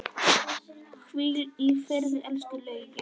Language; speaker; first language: Icelandic; non-native, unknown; Polish